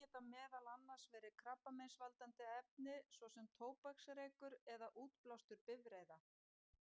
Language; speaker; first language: Icelandic; native; Icelandic